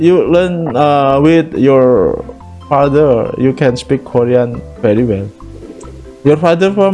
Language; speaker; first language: English; non-native, learner; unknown